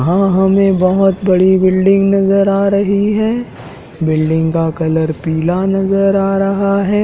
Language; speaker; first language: Hindi; native; Hindi